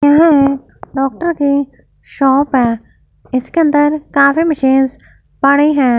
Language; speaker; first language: Hindi; non-native, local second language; Punjabi